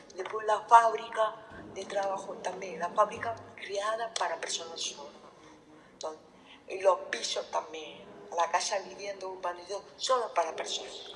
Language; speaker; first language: Spanish; non-native, learner; Lithuanian